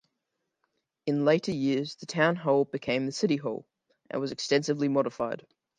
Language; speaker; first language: English; native; English